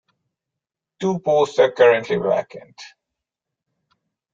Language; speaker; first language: English; non-native, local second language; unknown